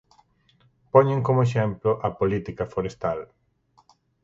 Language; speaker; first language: Galician; native; Galician